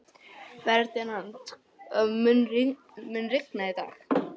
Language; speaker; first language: Icelandic; non-native, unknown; English